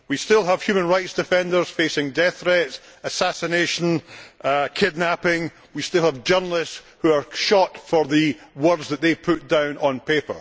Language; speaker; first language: English; native; English